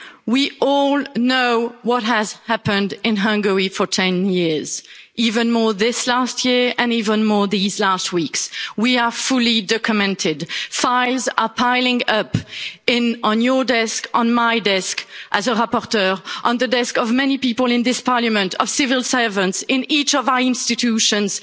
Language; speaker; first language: English; non-native, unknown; French